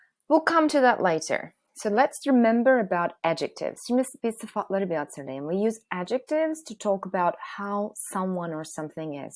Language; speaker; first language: English; non-native, fluent; Turkish